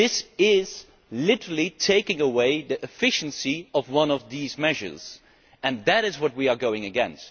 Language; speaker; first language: English; non-native, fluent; Dutch